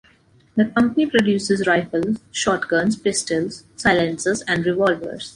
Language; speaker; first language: English; non-native, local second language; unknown